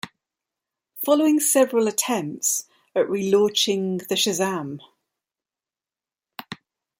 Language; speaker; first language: English; native; English